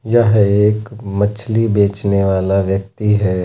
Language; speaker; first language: Hindi; native; Hindi